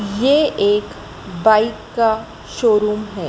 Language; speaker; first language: Hindi; native; Hindi